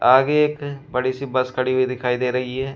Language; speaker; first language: Hindi; native; Hindi